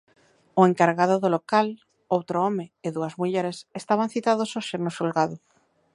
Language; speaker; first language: Galician; native; Galician